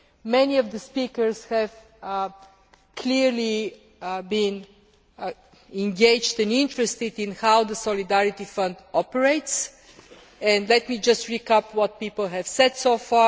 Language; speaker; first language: English; non-native, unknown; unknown